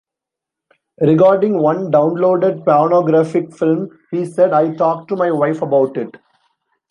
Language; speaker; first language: English; non-native, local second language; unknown